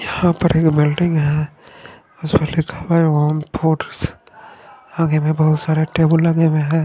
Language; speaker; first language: Hindi; non-native, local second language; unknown